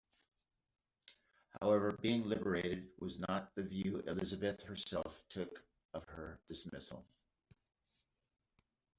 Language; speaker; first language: English; native; English